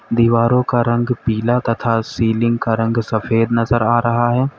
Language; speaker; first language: Hindi; native; Hindi